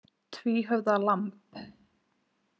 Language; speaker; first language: Icelandic; native; Icelandic